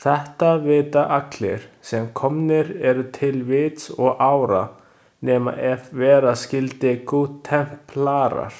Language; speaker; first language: Icelandic; non-native, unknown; Chinese